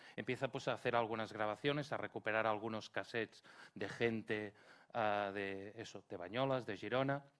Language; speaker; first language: Spanish; non-native, local second language; Catalan